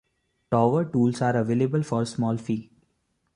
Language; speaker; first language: English; non-native, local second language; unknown